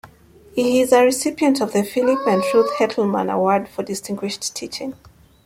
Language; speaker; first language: English; native; English